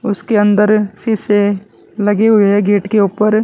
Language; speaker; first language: Hindi; native; Hindi